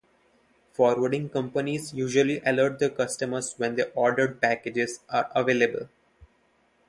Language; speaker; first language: English; non-native, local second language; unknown